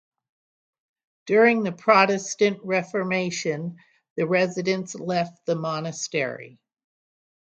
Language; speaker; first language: English; native; English